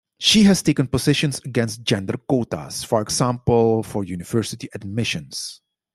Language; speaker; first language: English; non-native, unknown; Dutch